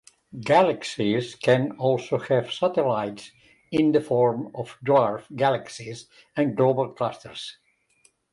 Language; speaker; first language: English; non-native, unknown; Catalan